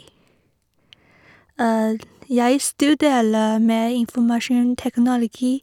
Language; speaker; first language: Norwegian; non-native, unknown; Chinese